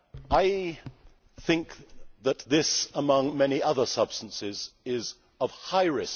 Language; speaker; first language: English; native; English